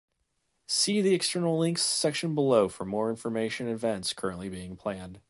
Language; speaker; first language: English; native; English